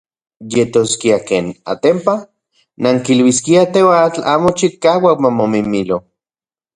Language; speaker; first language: Central Puebla Nahuatl; non-native, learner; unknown